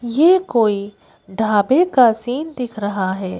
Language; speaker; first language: Hindi; native; Hindi